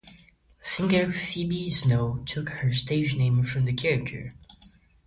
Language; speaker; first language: English; non-native, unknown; Portuguese